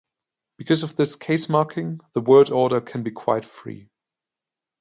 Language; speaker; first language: English; non-native, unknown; German